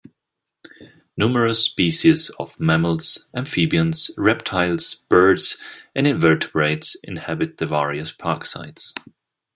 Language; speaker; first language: English; non-native, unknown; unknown